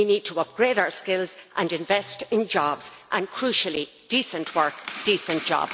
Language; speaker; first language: English; native; English